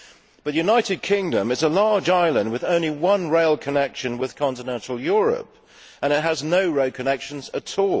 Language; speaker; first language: English; native; English